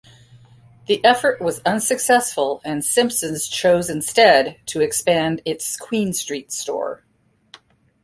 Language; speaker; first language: English; native; English